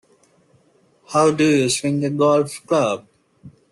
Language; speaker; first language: English; non-native, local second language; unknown